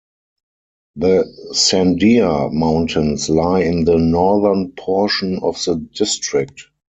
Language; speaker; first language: English; non-native, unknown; German